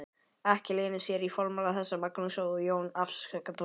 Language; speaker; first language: Icelandic; native; Icelandic